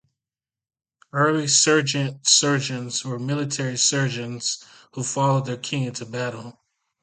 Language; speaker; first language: English; native; English